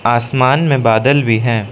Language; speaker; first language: Hindi; non-native, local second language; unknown